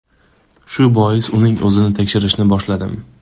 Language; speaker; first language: Uzbek; native; Uzbek